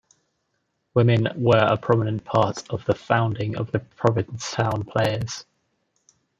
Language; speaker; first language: English; native; English